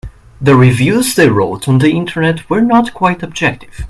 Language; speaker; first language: English; native; English